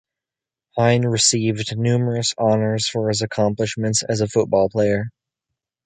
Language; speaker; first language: English; native; English